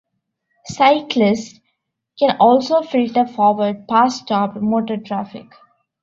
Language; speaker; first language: English; non-native, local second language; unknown